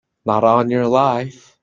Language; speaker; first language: English; native; English